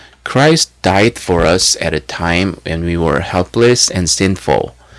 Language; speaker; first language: English; non-native, fluent; Korean